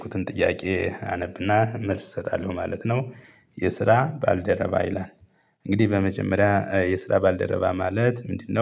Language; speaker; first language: Amharic; native; Amharic